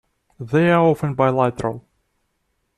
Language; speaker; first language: English; non-native, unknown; Russian